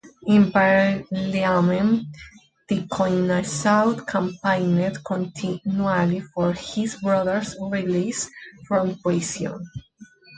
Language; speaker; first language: English; native; English